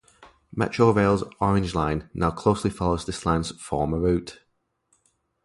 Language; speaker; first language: English; native; English